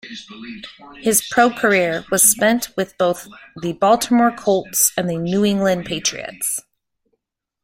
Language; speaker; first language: English; native; English